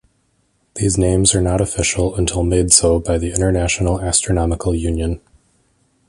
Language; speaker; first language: English; native; English